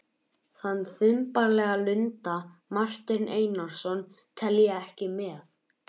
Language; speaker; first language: Icelandic; native; Icelandic